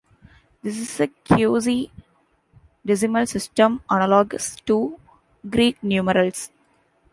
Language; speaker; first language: English; non-native, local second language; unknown